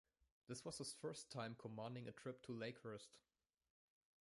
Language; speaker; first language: English; non-native, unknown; German